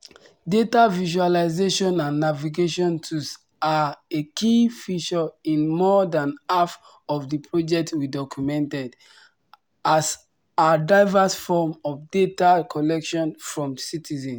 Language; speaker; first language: English; non-native, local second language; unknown